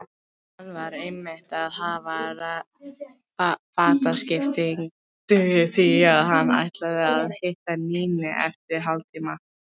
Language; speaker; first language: Icelandic; native; Icelandic